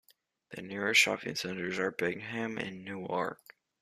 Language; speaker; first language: English; native; English